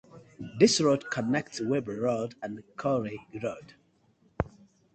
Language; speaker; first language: English; non-native, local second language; Nigerian Pidgin